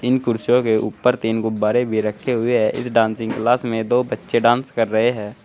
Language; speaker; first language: Hindi; native; Hindi